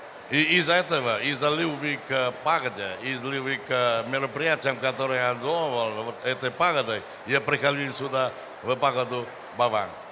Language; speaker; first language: Russian; non-native, fluent; Vietnamese